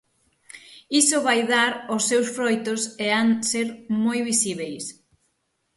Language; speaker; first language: Galician; native; Galician